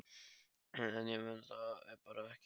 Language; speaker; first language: Icelandic; non-native, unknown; Polish